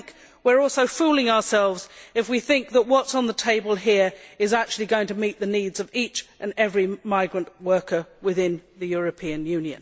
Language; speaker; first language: English; native; English